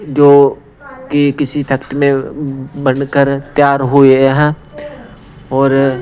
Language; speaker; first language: Hindi; non-native, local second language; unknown